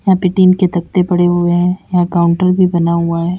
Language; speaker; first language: Hindi; native; Hindi